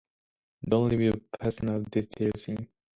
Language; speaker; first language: English; non-native, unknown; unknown